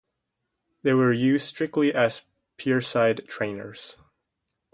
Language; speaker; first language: English; native; English